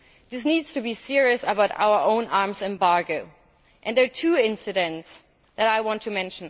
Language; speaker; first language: English; non-native, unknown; German